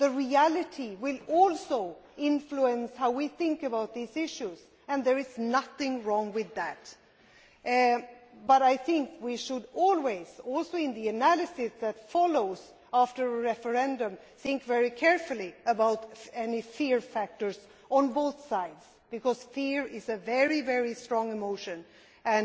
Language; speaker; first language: English; non-native, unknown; Swedish